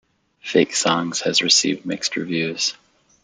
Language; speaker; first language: English; native; English